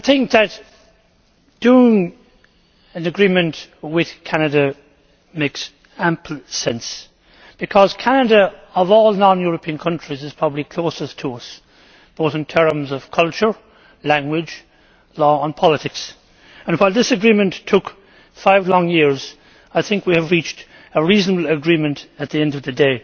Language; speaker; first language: English; native; English